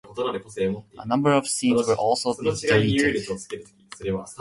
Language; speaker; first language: English; non-native, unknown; Japanese